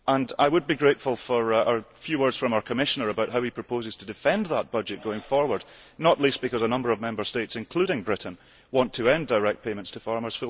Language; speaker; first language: English; early bilingual, heritage; English